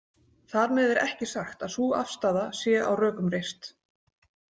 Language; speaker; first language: Icelandic; native; Icelandic